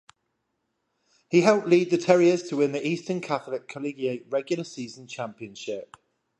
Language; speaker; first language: English; native; English